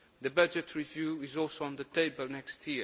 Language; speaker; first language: English; non-native, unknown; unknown